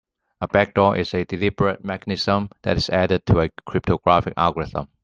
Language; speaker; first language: English; non-native, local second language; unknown